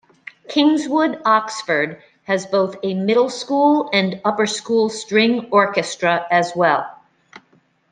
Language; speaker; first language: English; native; English